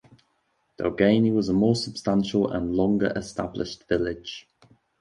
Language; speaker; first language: English; native; English